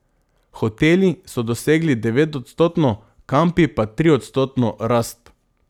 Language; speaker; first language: Slovenian; non-native, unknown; Macedonian